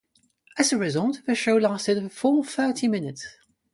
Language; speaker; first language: English; non-native, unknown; French